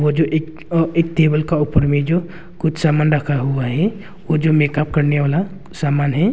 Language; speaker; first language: Hindi; non-native, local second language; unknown